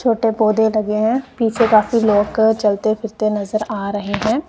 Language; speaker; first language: Hindi; non-native, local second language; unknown